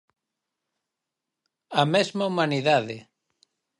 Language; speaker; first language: Galician; native; Galician